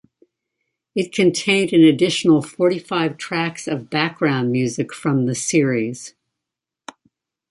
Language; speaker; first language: English; native; English